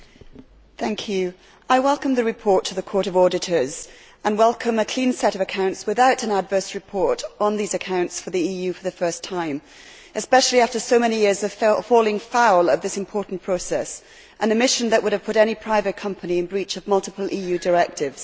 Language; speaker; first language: English; native; English